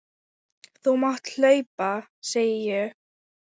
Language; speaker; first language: Icelandic; non-native, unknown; Thai